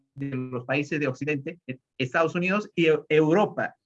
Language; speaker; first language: Spanish; native; Spanish